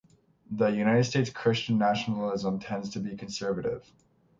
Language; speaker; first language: English; native; English